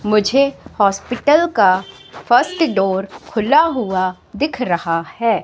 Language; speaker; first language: Hindi; native; Hindi